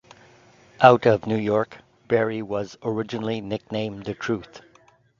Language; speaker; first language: English; native; English